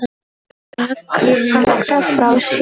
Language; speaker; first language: Icelandic; non-native, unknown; Polish